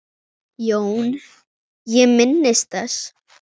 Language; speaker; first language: Icelandic; native; Icelandic